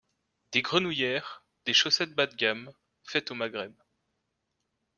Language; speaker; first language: French; native; French